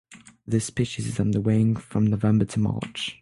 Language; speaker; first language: English; non-native, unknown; French